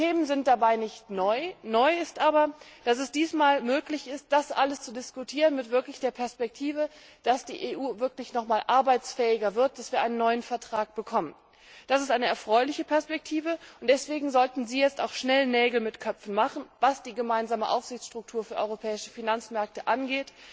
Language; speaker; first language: German; native; German